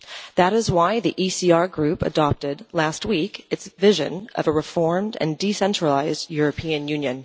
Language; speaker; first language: English; non-native, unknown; Dutch